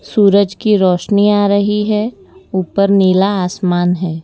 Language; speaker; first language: Hindi; non-native, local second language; Gujarati